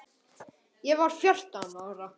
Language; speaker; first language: Icelandic; native; Icelandic